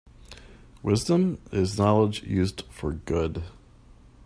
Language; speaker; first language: English; native; English